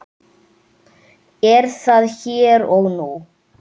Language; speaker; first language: Icelandic; native; Icelandic